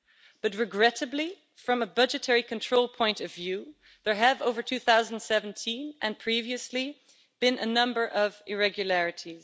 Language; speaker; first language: English; non-native, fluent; Dutch